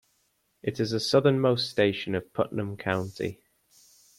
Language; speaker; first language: English; native; English